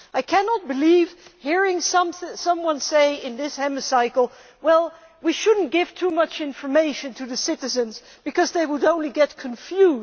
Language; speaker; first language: English; non-native, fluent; Dutch